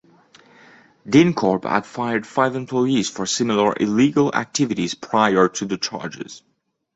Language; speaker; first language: English; non-native, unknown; French